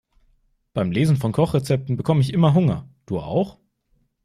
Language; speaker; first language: German; native; German